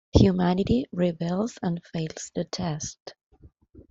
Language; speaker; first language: English; non-native, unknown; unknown